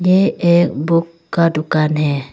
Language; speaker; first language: Hindi; early bilingual, other home language; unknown